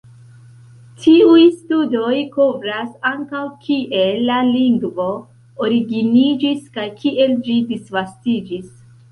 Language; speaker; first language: Esperanto; non-native, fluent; Central Kurdish